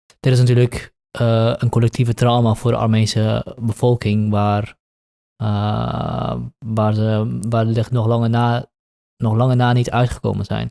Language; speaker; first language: Dutch; early bilingual, other home language; Kurdish